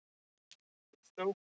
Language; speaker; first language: Icelandic; non-native, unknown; English